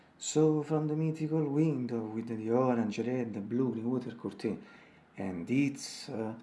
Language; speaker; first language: English; non-native, learner; Italian